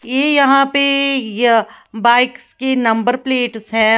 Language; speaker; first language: Hindi; native; Hindi